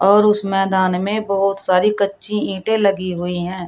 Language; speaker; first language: Hindi; native; Hindi